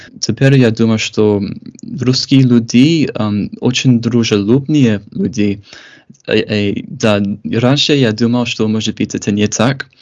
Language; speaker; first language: Russian; non-native, fluent; English